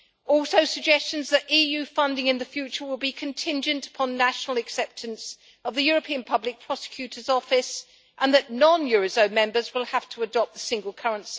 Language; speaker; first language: English; native; English